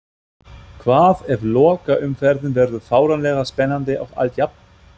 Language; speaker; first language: Icelandic; non-native, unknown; German